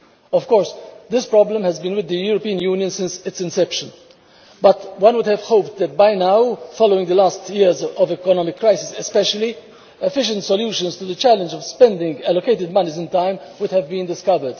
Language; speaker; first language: English; non-native, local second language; Maltese